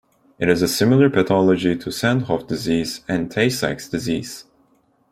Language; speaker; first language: English; non-native, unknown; Turkish